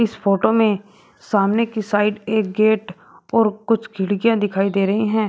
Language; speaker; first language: Hindi; native; Hindi